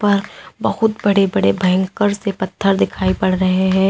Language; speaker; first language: Hindi; native; Hindi